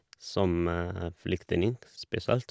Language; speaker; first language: Norwegian; non-native, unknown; Oromo